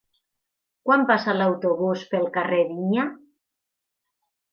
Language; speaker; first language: Catalan; native; Catalan